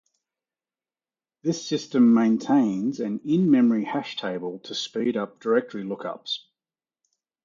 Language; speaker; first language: English; native; English